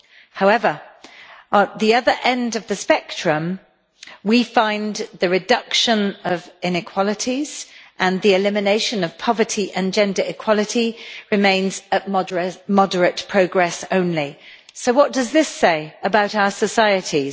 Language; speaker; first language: English; native; English